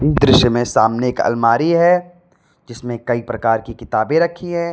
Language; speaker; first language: Hindi; native; Hindi